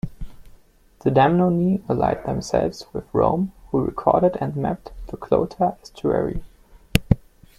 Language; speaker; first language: English; non-native, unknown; German